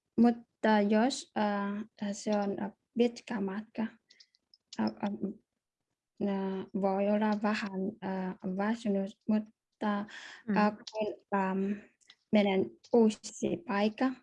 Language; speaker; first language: Finnish; non-native, learner; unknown